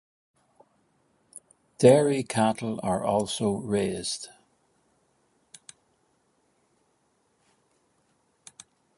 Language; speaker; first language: English; native; English